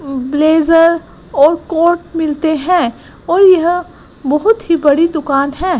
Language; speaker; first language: Hindi; non-native, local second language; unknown